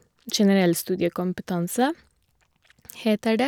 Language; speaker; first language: Norwegian; non-native, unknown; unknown